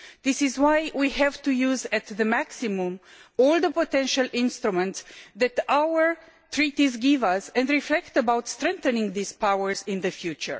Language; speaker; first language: English; non-native, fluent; Romanian